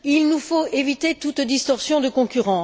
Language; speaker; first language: French; native; French